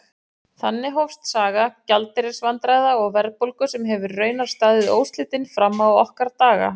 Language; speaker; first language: Icelandic; native; Icelandic